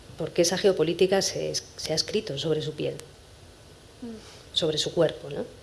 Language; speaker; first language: Spanish; native; Spanish